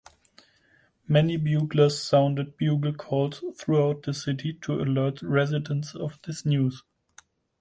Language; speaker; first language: English; non-native, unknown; German